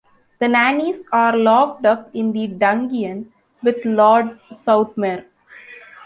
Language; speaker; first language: English; non-native, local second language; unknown